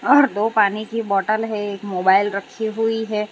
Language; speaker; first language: Hindi; non-native, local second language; Gujarati